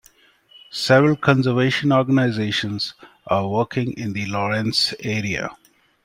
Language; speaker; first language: English; non-native, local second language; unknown